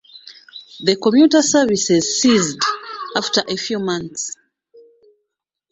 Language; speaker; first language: English; non-native, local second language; Ganda